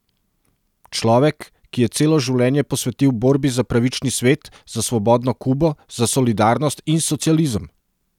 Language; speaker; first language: Slovenian; non-native, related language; Serbian